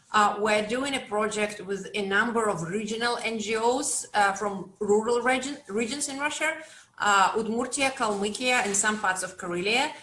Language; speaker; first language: English; non-native, fluent; Russian